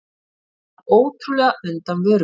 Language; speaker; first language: Icelandic; native; Icelandic